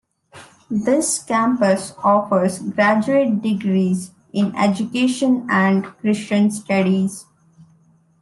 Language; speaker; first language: English; non-native, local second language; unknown